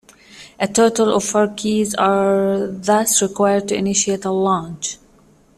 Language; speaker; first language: English; native; English